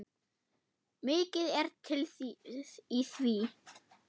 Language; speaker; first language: Icelandic; non-native, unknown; German